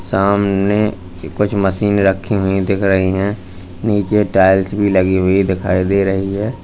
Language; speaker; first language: Hindi; native; Hindi